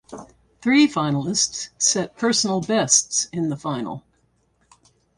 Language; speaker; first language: English; native; English